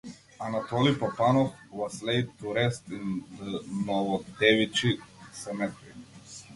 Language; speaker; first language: English; non-native, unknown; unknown